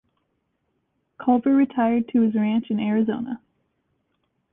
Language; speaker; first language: English; native; English